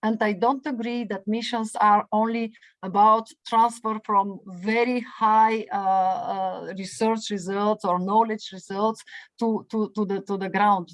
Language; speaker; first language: English; non-native, fluent; Bulgarian